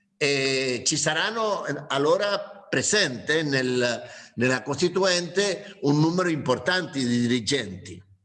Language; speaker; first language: Italian; non-native, fluent; Spanish